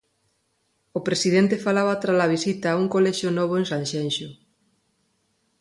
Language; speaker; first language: Galician; non-native, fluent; Spanish